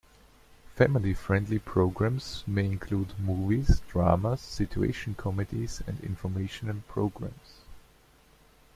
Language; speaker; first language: English; non-native, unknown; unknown